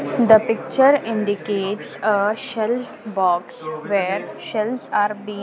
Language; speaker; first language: English; non-native, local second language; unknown